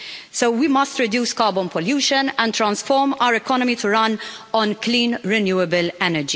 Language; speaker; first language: English; non-native, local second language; Maltese